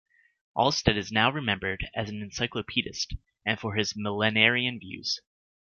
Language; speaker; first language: English; native; English